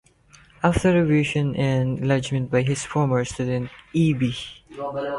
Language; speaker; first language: English; non-native, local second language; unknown